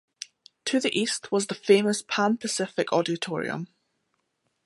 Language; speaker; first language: English; native; English